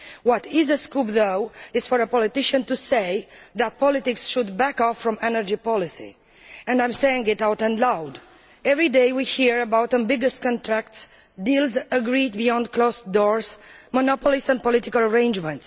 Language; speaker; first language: English; non-native, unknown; Romanian